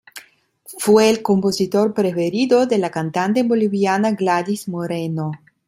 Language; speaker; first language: Spanish; non-native, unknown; Italian